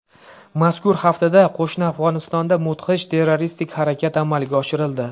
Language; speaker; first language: Uzbek; native; Uzbek